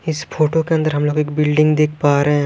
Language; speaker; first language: Hindi; non-native, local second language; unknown